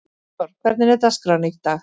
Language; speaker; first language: Icelandic; native; Icelandic